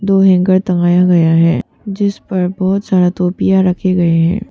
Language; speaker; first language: Hindi; non-native, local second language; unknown